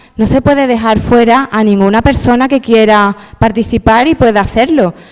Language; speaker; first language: Spanish; native; Spanish